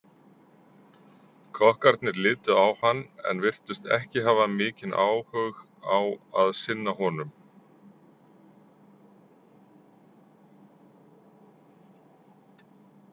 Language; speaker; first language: Icelandic; native; Icelandic